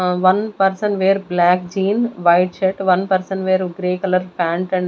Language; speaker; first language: English; non-native, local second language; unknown